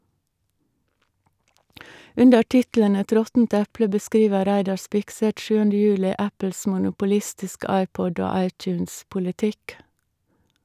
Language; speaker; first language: Norwegian; native; Norwegian